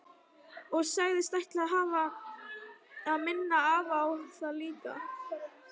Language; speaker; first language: Icelandic; native; Icelandic